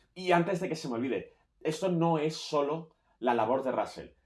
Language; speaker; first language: Spanish; native; Spanish